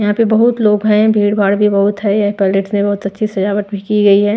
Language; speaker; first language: Hindi; non-native, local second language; Punjabi